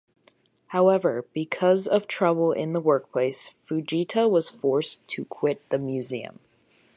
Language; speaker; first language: English; native; English